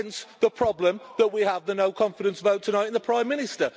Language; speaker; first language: English; native; English